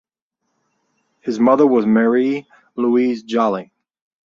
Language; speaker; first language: English; native; English